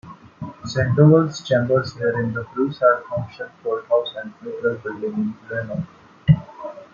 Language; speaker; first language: English; non-native, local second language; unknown